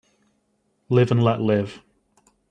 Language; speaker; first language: English; native; English